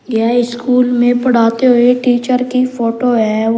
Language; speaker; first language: Hindi; native; Hindi